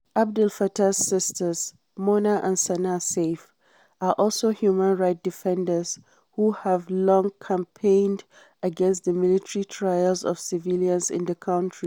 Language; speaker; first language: English; non-native, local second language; Hausa